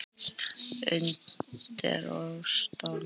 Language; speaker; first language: Icelandic; native; Icelandic